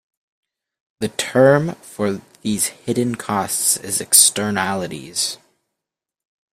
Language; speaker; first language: English; native; English